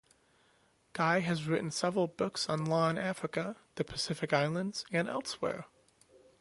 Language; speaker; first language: English; native; English